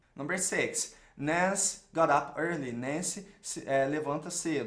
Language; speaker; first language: English; non-native, fluent; Portuguese